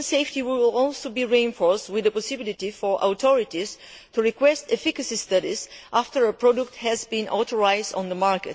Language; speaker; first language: English; non-native, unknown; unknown